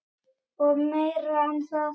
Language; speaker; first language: Icelandic; native; Icelandic